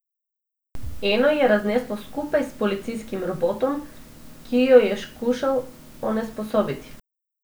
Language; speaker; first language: Slovenian; non-native, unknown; Macedonian